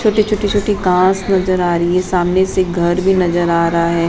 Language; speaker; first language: Hindi; native; Hindi